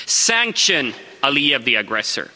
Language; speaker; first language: English; non-native, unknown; Swedish